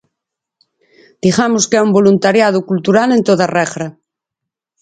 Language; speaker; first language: Galician; native; Galician